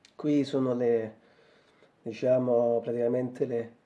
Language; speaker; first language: Italian; native; Italian